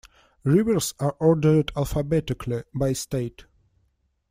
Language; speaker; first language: English; non-native, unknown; Russian